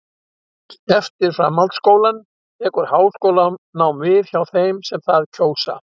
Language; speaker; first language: Icelandic; native; Icelandic